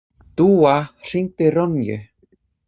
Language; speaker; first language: Icelandic; non-native, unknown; English